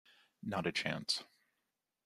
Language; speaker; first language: English; native; English